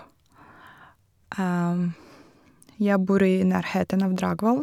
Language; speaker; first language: Norwegian; non-native, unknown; Russian